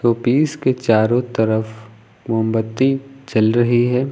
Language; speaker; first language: Hindi; native; Hindi